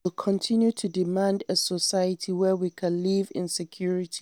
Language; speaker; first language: English; non-native, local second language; Hausa